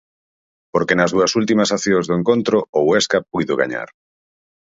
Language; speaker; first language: Galician; native; Galician